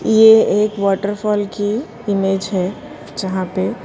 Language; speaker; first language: Hindi; non-native, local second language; Gujarati